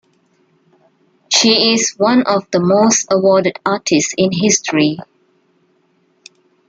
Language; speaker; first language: English; non-native, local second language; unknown